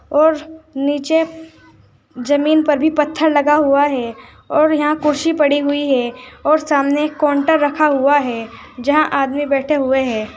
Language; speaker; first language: Hindi; native; Hindi